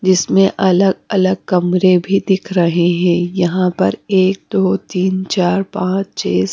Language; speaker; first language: Hindi; non-native, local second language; Punjabi